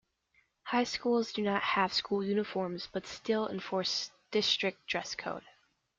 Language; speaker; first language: English; native; English